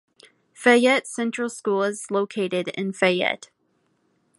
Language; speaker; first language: English; native; English